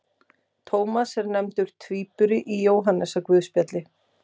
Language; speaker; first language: Icelandic; native; Icelandic